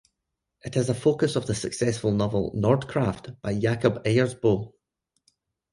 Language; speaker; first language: English; native; English